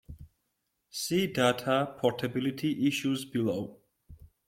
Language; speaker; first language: English; non-native, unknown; Georgian